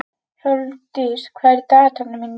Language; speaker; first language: Icelandic; native; Icelandic